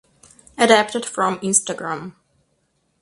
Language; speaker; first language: English; non-native, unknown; Russian